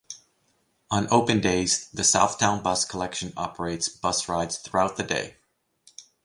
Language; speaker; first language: English; native; English